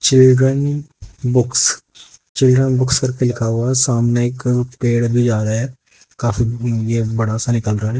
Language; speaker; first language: Hindi; native; Hindi